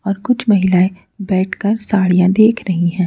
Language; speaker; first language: Hindi; native; Hindi